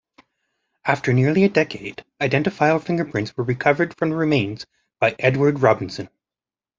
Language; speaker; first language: English; native; English